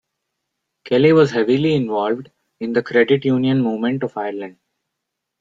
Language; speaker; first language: English; non-native, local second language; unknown